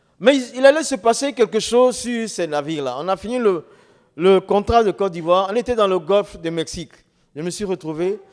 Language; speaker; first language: French; non-native, local second language; Dyula